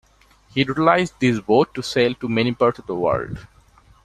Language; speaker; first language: English; non-native, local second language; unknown